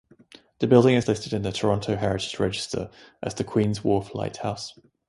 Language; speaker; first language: English; native; English